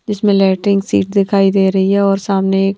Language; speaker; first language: Hindi; non-native, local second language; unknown